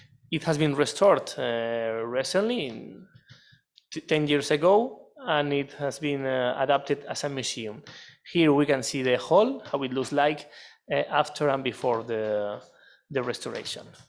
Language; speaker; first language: English; non-native, fluent; Catalan